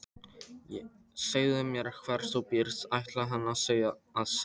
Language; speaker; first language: Icelandic; non-native, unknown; Polish